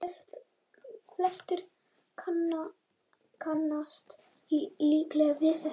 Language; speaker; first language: Icelandic; native; Icelandic